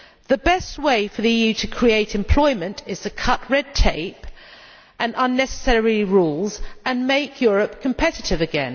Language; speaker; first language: English; native; English